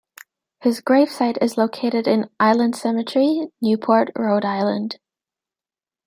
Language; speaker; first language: English; native; English